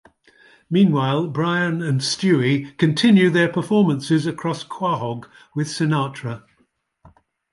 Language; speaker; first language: English; native; English